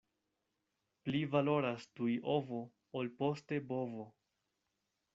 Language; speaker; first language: Esperanto; non-native, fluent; Spanish